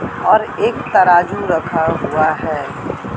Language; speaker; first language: Hindi; native; Hindi